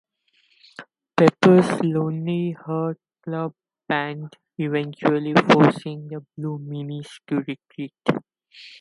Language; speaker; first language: English; non-native, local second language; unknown